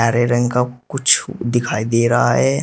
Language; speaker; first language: Hindi; native; Hindi